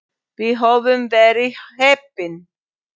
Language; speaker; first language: Icelandic; non-native, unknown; Polish